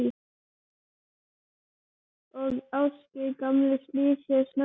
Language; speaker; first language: Icelandic; native; Icelandic